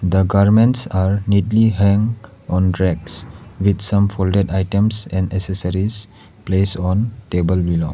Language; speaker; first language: English; non-native, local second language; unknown